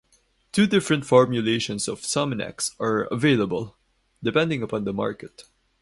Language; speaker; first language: English; non-native, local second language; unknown